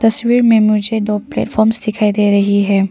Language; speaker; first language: Hindi; non-native, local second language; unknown